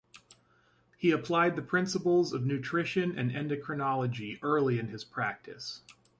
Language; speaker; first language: English; native; English